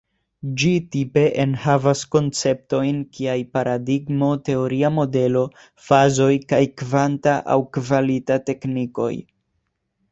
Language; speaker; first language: Esperanto; non-native, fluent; Spanish